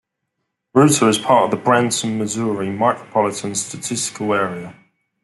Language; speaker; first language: English; native; English